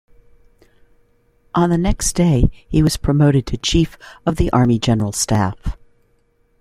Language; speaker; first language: English; native; English